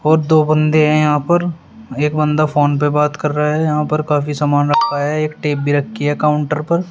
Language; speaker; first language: Hindi; native; Hindi